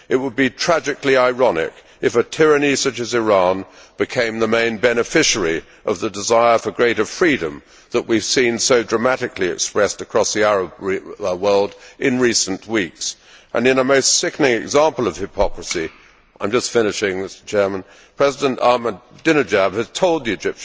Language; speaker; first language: English; native; English